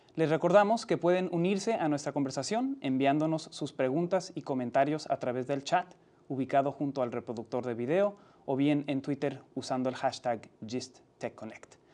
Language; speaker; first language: Spanish; early bilingual, heritage; Spanish